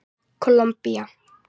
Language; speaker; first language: Icelandic; native; Icelandic